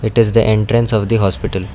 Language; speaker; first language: English; non-native, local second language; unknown